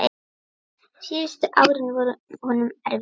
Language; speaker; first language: Icelandic; native; Icelandic